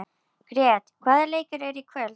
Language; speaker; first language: Icelandic; native; Icelandic